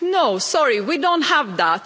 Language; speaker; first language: English; non-native, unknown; Swedish